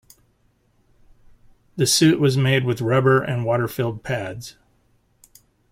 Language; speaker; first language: English; native; English